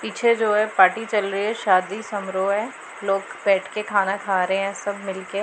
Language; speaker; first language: Hindi; non-native, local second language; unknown